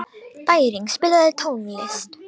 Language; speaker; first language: Icelandic; non-native, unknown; Romanian